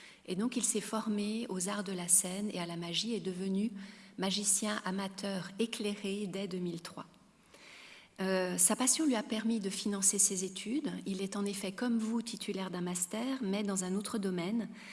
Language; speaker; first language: French; native; French